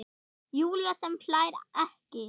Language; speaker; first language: Icelandic; non-native, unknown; German